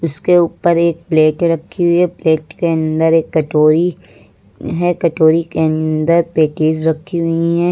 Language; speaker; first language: Hindi; native; Hindi